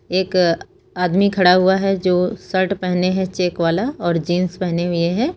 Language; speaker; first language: Hindi; native; Hindi